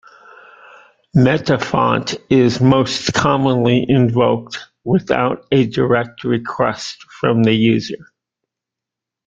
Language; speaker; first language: English; native; English